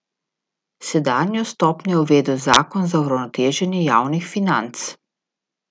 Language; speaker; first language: Slovenian; native; Slovenian